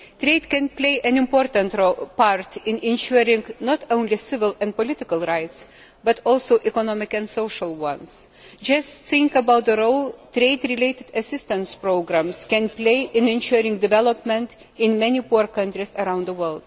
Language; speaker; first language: English; non-native, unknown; Lithuanian